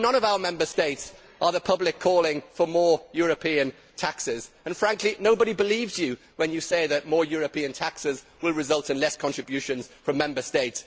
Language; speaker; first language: English; native; English